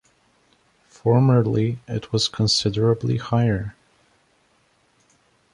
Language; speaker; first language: English; native; English